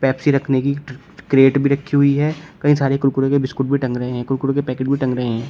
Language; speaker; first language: Hindi; native; Hindi